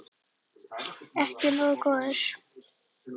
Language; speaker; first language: Icelandic; native; Icelandic